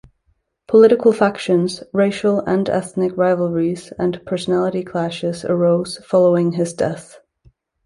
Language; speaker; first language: English; native; English